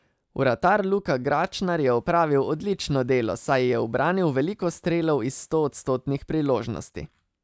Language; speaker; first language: Slovenian; native; Slovenian